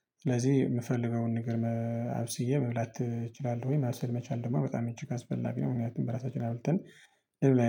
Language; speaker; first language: Amharic; non-native, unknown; Tigrinya